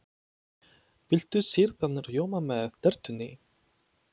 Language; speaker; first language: Icelandic; non-native, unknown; Polish